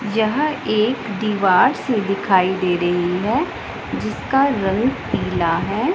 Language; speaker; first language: Hindi; non-native, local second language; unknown